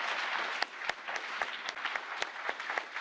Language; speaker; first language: French; non-native, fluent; Italian